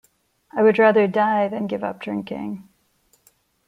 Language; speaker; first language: English; non-native, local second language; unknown